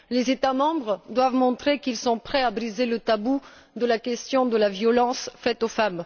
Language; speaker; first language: French; non-native, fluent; Bulgarian